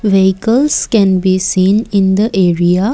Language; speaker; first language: English; non-native, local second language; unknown